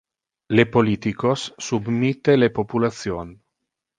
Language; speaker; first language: Interlingua; non-native, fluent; Italian